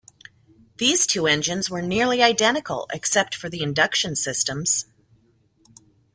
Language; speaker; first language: English; native; English